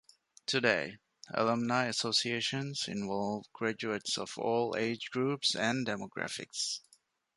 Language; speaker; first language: English; non-native, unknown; Divehi